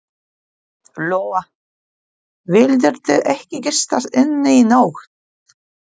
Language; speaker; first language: Icelandic; non-native, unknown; Polish